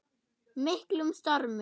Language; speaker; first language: Icelandic; non-native, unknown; German